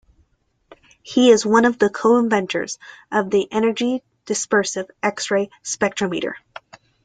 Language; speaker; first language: English; native; English